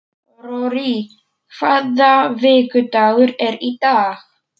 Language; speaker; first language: Icelandic; non-native, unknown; Polish